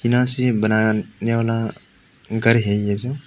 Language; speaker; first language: Hindi; non-native, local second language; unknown